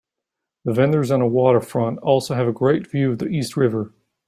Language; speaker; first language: English; native; English